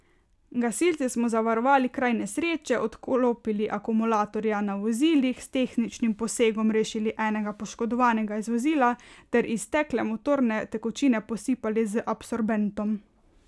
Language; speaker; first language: Slovenian; native; Slovenian